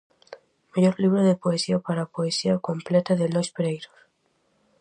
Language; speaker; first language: Galician; native; Galician